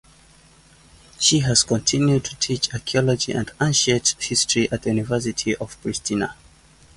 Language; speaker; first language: English; native; English